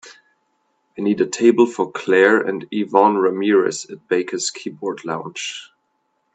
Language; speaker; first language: English; non-native, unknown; German